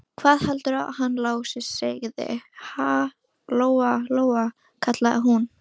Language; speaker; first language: Icelandic; non-native, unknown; Russian